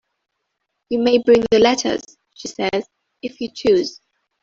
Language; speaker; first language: English; non-native, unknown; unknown